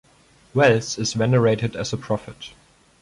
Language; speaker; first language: English; non-native, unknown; German